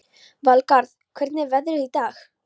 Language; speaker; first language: Icelandic; non-native, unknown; Polish